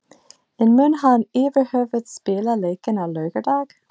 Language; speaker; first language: Icelandic; non-native, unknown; English